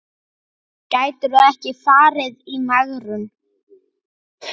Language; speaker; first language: Icelandic; native; Icelandic